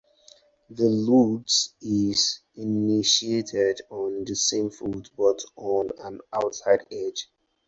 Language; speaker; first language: English; non-native, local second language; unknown